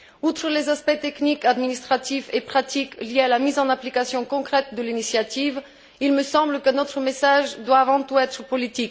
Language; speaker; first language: French; non-native, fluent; Bulgarian